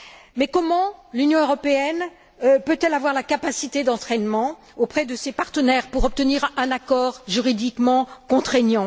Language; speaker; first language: French; native; French